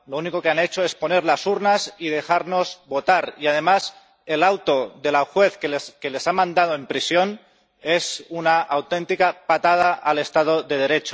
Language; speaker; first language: Spanish; non-native, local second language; Catalan